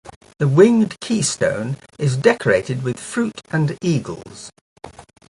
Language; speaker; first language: English; native; English